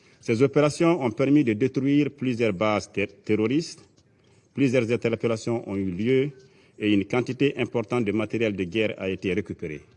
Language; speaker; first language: French; non-native, local second language; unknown